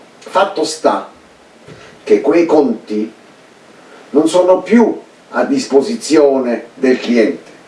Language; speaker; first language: Italian; early bilingual, heritage; Italian